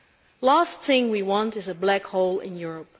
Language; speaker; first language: English; non-native, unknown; Dutch